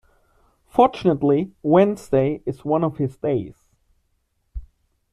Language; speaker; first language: English; non-native, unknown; German